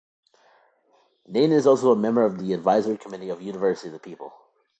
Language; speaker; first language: English; native; English